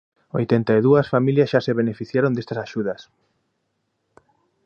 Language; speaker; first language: Galician; native; Galician